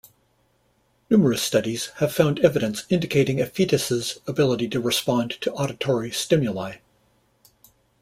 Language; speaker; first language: English; native; English